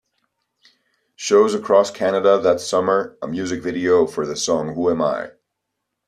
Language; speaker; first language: English; native; English